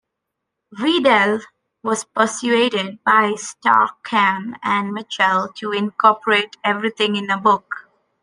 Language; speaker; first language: English; non-native, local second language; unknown